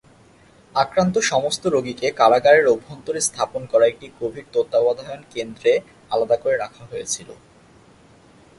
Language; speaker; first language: Bangla; native; Bangla